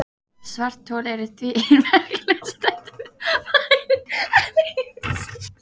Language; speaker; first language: Icelandic; native; Icelandic